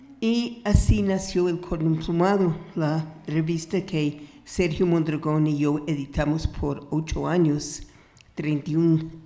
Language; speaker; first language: Spanish; non-native, fluent; English